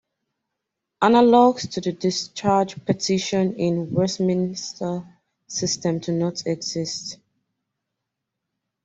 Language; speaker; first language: English; non-native, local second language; Yoruba